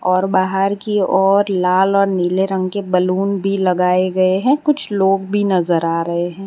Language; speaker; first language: Hindi; non-native, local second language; Gujarati